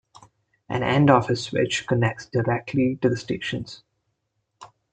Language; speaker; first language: English; non-native, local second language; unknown